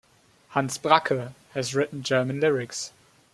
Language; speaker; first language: English; non-native, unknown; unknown